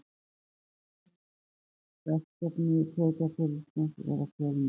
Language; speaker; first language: Icelandic; native; Icelandic